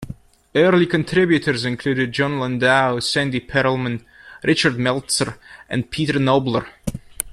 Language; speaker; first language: English; native; English